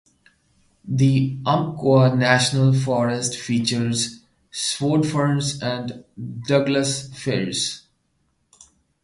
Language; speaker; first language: English; non-native, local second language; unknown